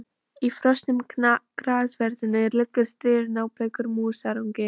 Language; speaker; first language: Icelandic; non-native, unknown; Polish